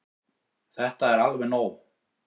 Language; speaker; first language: Icelandic; native; Icelandic